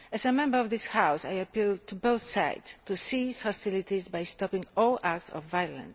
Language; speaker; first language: English; non-native, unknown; Polish